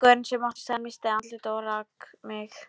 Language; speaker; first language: Icelandic; non-native, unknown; Polish